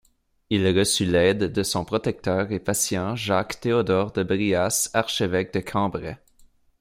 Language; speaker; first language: French; native; French